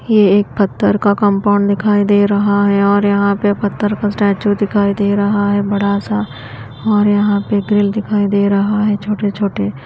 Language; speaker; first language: Hindi; native; Hindi